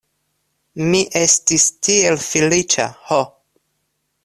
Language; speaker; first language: Esperanto; non-native, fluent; Russian